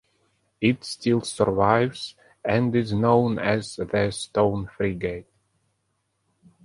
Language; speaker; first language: English; non-native, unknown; Russian